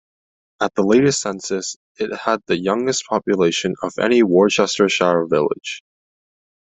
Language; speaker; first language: English; native; English